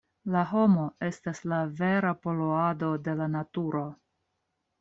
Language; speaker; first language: Esperanto; non-native, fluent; Russian